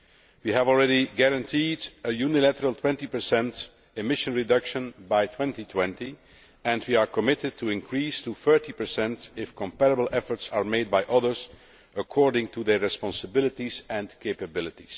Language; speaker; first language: English; non-native, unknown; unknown